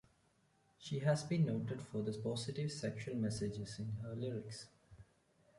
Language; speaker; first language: English; non-native, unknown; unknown